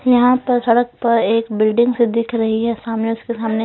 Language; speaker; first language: Hindi; non-native, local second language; Punjabi